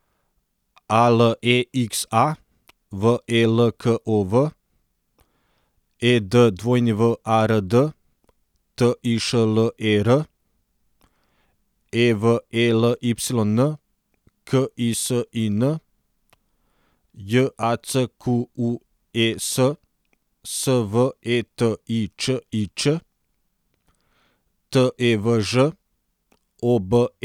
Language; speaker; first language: Slovenian; non-native, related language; Serbian